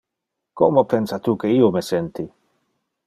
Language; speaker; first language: Interlingua; non-native, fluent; Dutch